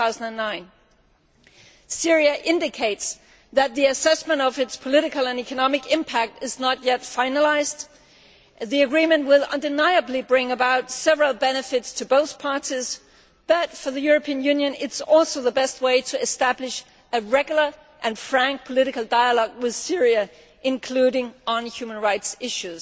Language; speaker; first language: English; non-native, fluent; Danish